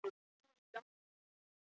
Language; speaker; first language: Icelandic; non-native, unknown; English